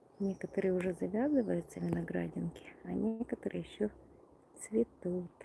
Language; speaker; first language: Russian; non-native, local second language; Ukrainian